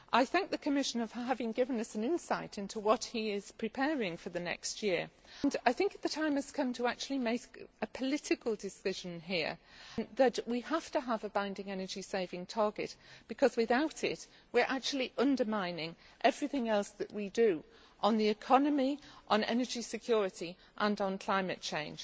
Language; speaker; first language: English; native; English